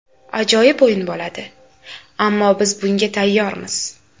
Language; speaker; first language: Uzbek; native; Uzbek